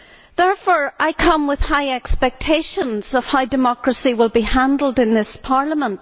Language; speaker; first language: English; native; English